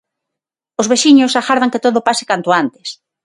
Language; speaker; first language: Galician; non-native, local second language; Spanish